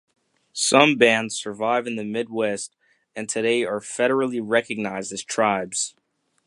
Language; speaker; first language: English; native; English